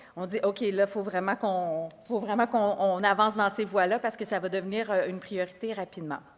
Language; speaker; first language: French; native; French